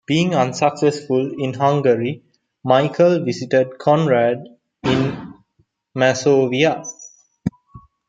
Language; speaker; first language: English; non-native, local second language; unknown